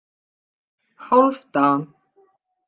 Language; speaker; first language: Icelandic; native; Icelandic